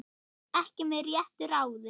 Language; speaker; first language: Icelandic; non-native, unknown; German